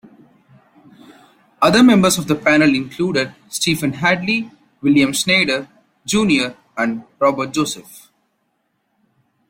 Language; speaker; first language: English; non-native, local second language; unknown